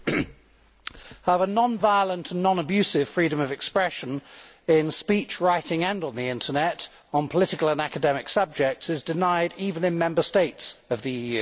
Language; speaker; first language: English; native; English